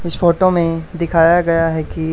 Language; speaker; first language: Hindi; native; Hindi